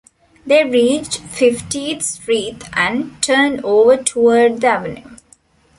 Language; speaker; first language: English; non-native, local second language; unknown